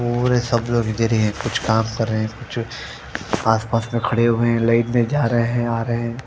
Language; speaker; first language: Hindi; non-native, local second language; Punjabi